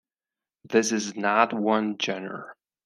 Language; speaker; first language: English; non-native, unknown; Spanish